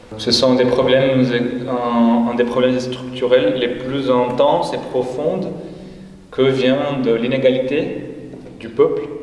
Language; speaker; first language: French; non-native, fluent; Portuguese